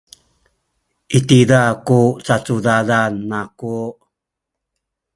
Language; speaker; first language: Sakizaya; native; Sakizaya